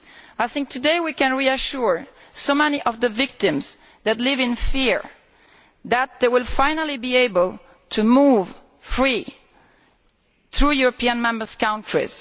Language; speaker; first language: English; non-native, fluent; Italian